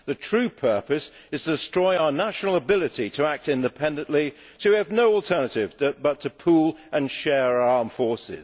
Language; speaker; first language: English; native; English